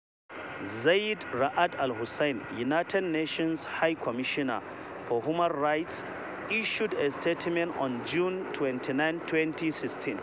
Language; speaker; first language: English; non-native, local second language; Hausa